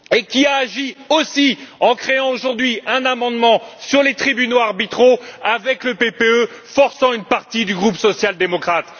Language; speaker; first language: French; native; French